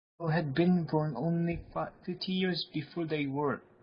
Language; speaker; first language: English; non-native, learner; Korean